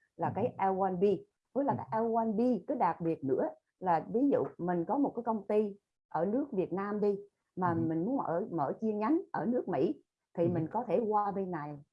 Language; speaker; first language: Vietnamese; early bilingual, other home language; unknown